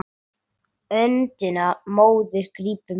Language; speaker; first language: Icelandic; non-native, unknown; English